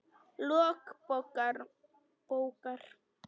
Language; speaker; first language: Icelandic; non-native, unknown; Polish